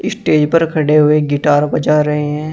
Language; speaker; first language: Hindi; native; Hindi